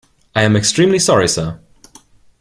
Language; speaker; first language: English; non-native, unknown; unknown